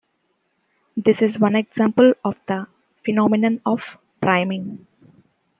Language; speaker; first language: English; native; English